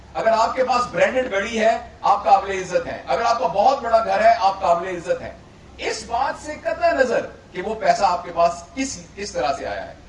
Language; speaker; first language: Urdu; non-native, local second language; Punjabi